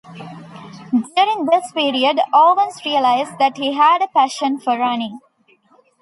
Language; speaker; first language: English; non-native, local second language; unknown